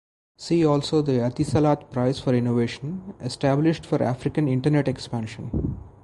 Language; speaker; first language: English; non-native, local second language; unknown